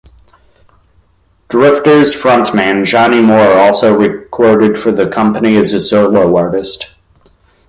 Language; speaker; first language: English; native; English